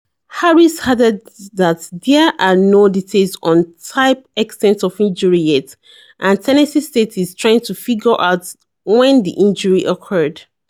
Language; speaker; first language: English; non-native, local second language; Yoruba